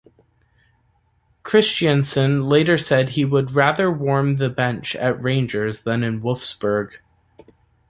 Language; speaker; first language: English; native; English